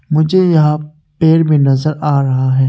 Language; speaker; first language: Hindi; early bilingual, other home language; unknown